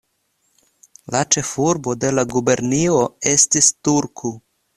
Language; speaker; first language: Esperanto; non-native, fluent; Russian